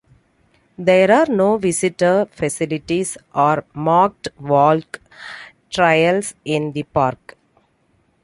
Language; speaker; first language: English; non-native, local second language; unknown